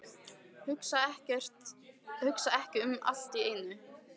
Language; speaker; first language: Icelandic; native; Icelandic